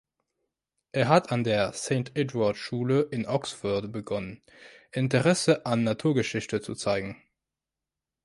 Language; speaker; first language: German; non-native, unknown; French